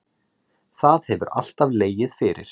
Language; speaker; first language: Icelandic; native; Icelandic